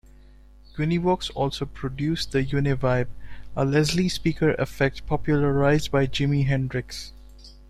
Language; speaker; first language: English; non-native, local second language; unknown